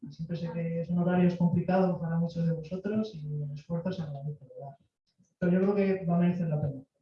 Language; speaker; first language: Spanish; native; Spanish